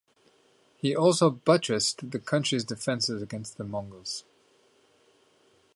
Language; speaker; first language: English; native; English